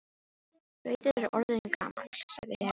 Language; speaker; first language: Icelandic; non-native, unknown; Filipino